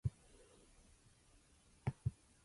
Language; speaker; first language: English; non-native, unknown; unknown